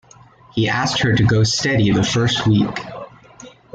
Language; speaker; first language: English; native; English